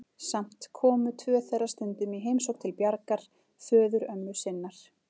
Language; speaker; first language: Icelandic; native; Icelandic